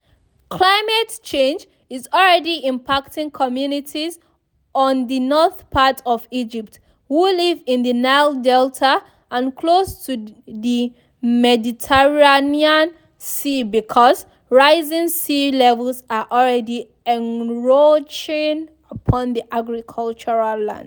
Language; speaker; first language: English; non-native, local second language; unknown